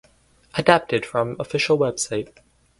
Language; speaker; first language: English; native; English